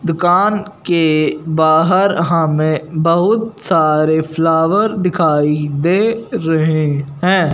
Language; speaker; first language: Hindi; non-native, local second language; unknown